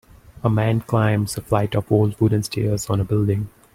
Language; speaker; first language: English; non-native, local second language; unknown